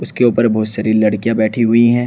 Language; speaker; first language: Hindi; native; Hindi